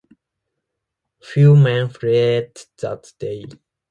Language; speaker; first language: English; non-native, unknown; Japanese